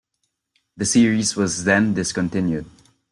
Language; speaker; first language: English; non-native, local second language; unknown